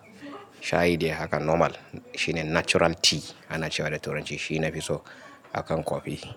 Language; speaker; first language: Hausa; native; Hausa